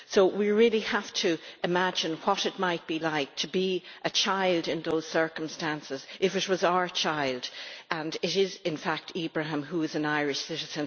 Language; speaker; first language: English; native; English